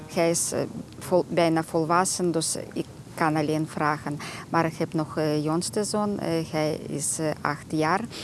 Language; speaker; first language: Dutch; non-native, fluent; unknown